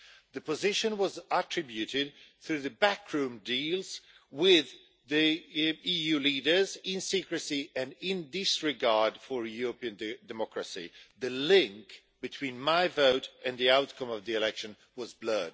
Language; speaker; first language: English; non-native, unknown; Swedish